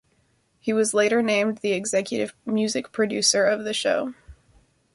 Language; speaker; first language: English; native; English